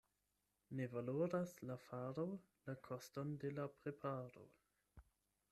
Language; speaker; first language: Esperanto; non-native, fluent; German